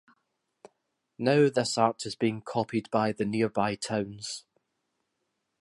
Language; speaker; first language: English; native; English